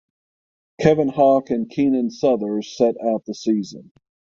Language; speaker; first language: English; native; English